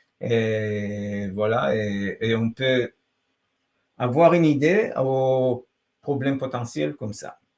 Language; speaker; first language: French; non-native, fluent; Hebrew